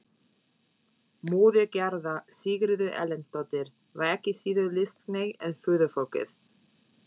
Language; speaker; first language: Icelandic; non-native, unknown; German